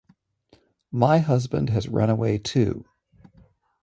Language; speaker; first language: English; native; English